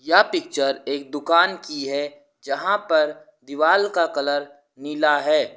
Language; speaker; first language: Hindi; native; Hindi